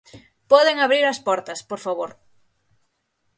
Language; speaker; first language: Galician; native; Galician